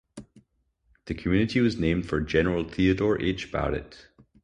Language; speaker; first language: English; native; English